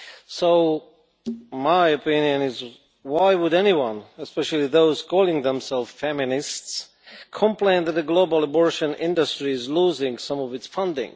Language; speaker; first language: English; non-native, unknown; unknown